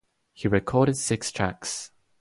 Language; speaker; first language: English; non-native, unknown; Estonian